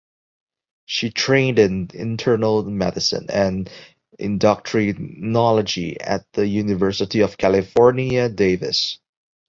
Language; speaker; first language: English; non-native, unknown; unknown